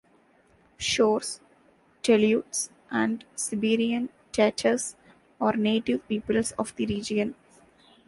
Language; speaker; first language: English; non-native, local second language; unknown